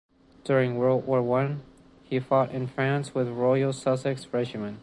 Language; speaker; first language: English; non-native, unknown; Spanish